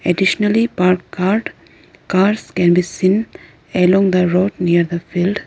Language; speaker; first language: English; non-native, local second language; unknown